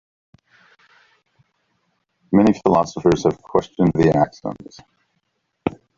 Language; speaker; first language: English; native; English